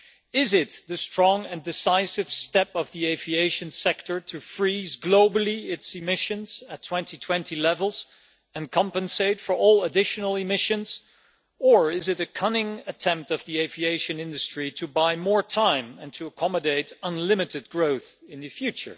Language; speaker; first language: English; non-native, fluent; Dutch